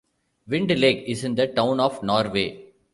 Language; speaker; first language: English; non-native, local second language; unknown